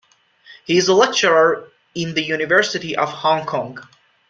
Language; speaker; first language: English; non-native, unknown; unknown